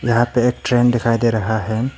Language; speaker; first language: Hindi; non-native, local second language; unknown